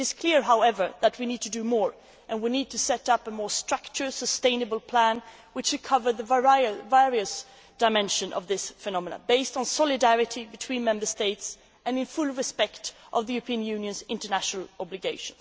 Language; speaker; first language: English; non-native, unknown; Swedish